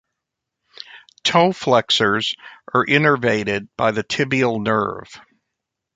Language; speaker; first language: English; native; English